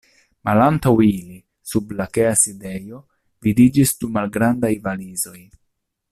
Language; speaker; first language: Esperanto; non-native, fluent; Italian